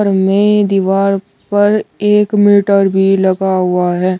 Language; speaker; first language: Hindi; native; Hindi